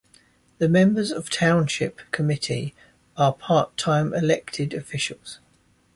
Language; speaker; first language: English; native; English